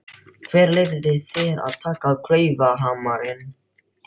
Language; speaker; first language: Icelandic; non-native, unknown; Filipino